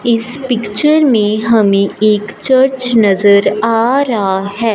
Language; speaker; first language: Hindi; non-native, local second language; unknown